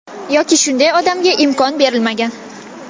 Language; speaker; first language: Uzbek; non-native, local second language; Kazakh